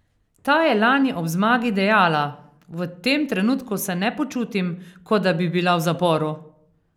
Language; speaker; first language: Slovenian; native; Slovenian